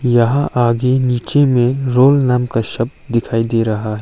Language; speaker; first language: Hindi; non-native, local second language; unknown